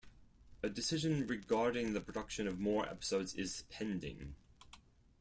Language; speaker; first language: English; non-native, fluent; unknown